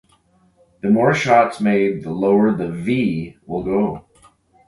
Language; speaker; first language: English; native; English